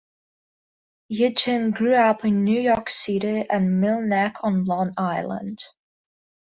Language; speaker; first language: English; non-native, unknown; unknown